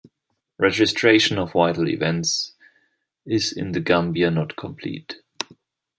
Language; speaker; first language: English; non-native, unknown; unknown